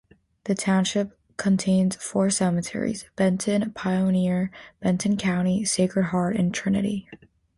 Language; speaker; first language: English; native; English